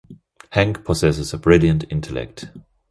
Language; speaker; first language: English; non-native, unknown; German